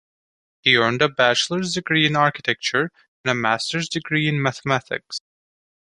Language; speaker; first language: English; non-native, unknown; Turkish